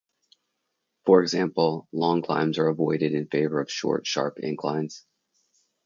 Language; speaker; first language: English; native; English